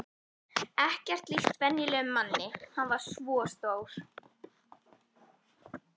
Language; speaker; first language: Icelandic; native; Icelandic